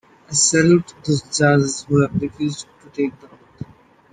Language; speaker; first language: English; non-native, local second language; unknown